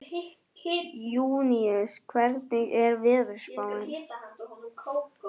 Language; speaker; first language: Icelandic; non-native, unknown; German